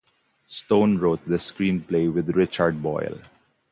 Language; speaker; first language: English; non-native, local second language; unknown